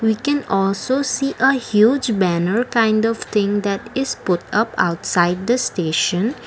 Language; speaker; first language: English; non-native, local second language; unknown